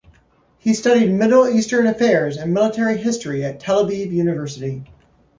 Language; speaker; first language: English; native; English